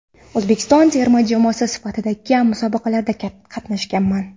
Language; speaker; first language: Uzbek; non-native, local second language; Kara-Kalpak